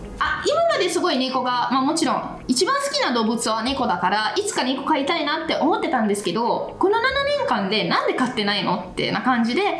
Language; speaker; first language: Japanese; non-native, fluent; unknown